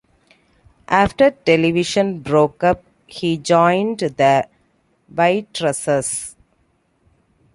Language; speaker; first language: English; non-native, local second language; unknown